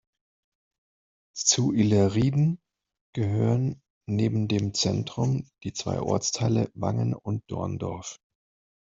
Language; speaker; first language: German; non-native, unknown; Spanish